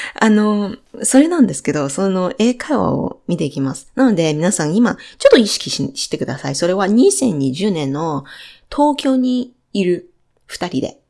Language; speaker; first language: Japanese; non-native, fluent; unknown